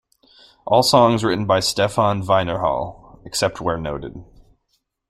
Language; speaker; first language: English; native; English